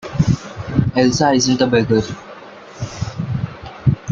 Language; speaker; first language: English; non-native, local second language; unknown